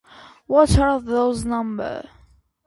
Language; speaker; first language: English; non-native, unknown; Armenian